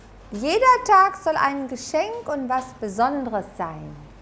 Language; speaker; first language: German; native; German